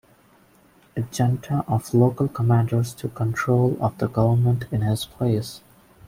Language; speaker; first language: English; non-native, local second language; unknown